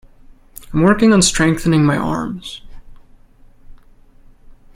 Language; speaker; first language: English; native; English